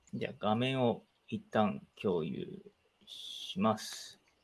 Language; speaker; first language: Japanese; native; Japanese